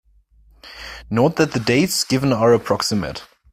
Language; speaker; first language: English; non-native, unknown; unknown